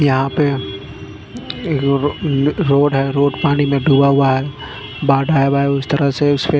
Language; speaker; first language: Hindi; non-native, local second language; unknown